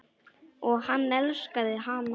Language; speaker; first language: Icelandic; non-native, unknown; Polish